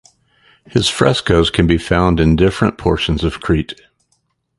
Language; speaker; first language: English; native; English